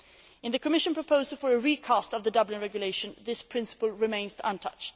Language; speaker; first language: English; non-native, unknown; Swedish